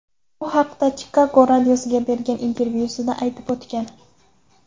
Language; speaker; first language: Uzbek; non-native, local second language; Kara-Kalpak